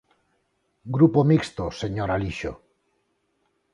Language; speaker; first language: Galician; non-native, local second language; Spanish